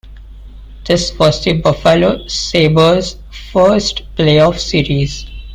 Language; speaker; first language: English; non-native, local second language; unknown